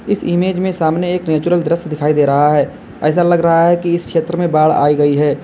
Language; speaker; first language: Hindi; native; Hindi